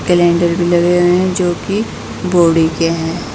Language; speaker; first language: Hindi; native; Hindi